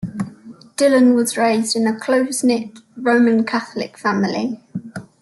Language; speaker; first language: English; native; English